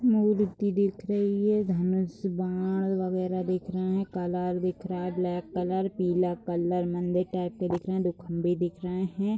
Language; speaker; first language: Hindi; native; Hindi